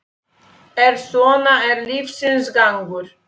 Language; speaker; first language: Icelandic; non-native, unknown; Polish